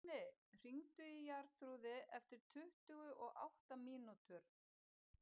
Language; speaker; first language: Icelandic; native; Icelandic